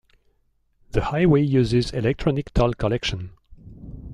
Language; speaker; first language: English; non-native, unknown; French